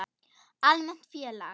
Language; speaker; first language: Icelandic; non-native, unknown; German